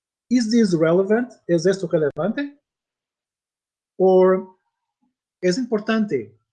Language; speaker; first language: Spanish; non-native, related language; Portuguese